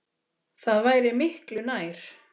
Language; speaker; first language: Icelandic; native; Icelandic